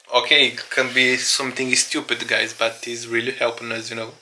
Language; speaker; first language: English; non-native, learner; Portuguese